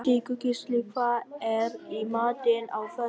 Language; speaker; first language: Icelandic; non-native, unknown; Vietnamese